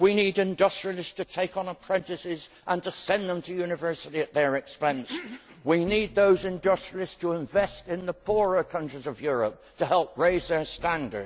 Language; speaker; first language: English; native; English